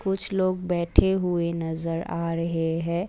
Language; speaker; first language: Hindi; non-native, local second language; Assamese